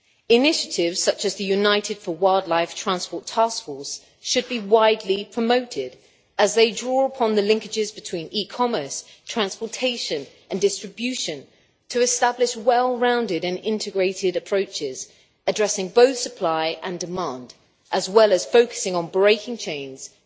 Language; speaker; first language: English; native; English